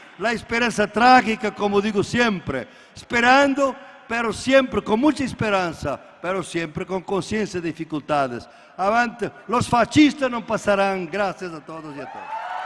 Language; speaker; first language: Spanish; non-native, related language; Portuguese